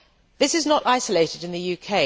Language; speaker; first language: English; native; English